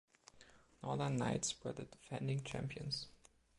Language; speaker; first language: English; non-native, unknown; German